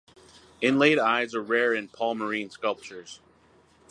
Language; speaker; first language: English; native; English